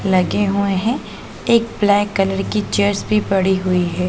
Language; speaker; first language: Hindi; non-native, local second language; Punjabi